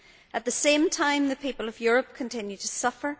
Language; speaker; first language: English; native; English